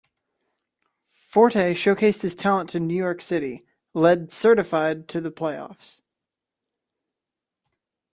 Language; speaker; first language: English; native; English